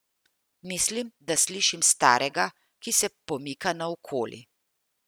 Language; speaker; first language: Slovenian; native; Slovenian